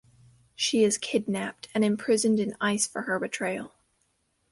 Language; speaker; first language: English; native; English